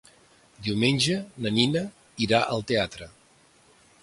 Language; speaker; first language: Catalan; native; Catalan